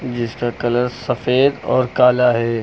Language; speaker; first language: Hindi; native; Hindi